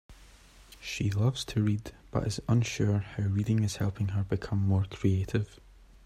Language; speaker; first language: English; native; English